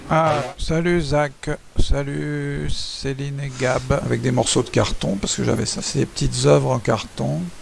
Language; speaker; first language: French; native; French